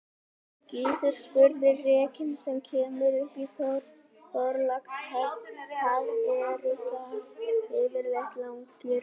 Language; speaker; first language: Icelandic; native; Icelandic